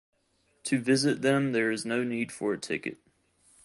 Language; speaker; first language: English; native; English